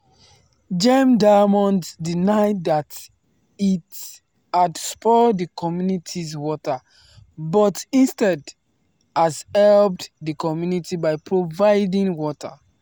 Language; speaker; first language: English; non-native, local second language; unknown